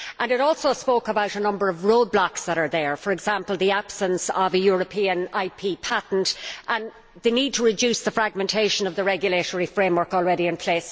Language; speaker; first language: English; native; English